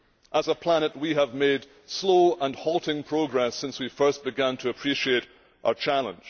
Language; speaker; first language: English; native; English